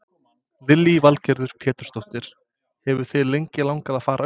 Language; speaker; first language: Icelandic; non-native, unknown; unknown